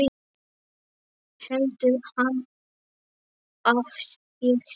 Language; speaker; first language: Icelandic; non-native, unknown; Polish